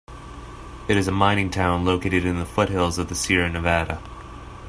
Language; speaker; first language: English; native; English